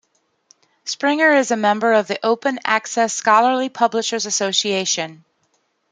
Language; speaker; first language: English; native; English